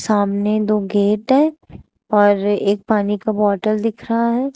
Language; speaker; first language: Hindi; native; Hindi